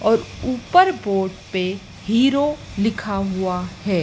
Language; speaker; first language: Hindi; native; Hindi